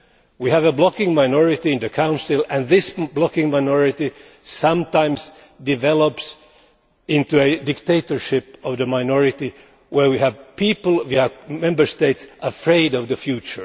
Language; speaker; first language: English; non-native, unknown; Finnish